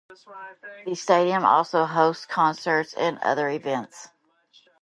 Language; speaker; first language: English; native; English